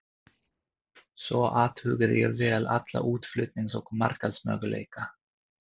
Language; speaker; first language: Icelandic; non-native, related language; Swedish